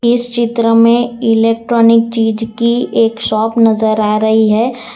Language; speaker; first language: Hindi; non-native, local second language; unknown